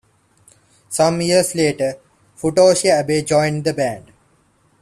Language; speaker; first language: English; non-native, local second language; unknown